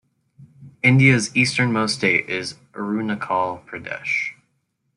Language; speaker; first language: English; native; English